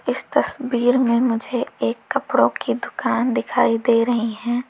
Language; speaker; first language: Hindi; native; Hindi